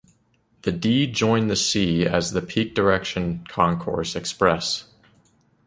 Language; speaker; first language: English; native; English